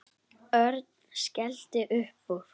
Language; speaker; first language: Icelandic; native; Icelandic